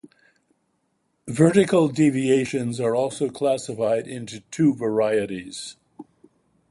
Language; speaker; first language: English; native; English